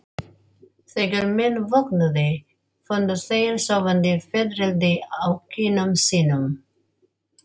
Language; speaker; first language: Icelandic; non-native, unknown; Filipino